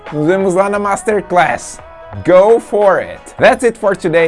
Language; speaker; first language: English; non-native, fluent; Portuguese